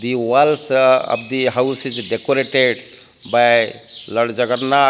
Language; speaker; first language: English; non-native, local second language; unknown